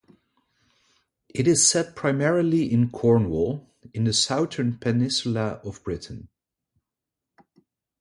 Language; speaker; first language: English; non-native, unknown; Dutch